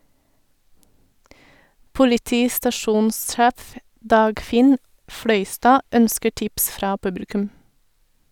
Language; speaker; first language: Norwegian; non-native, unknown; Portuguese